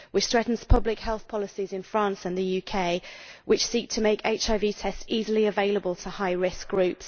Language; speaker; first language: English; native; English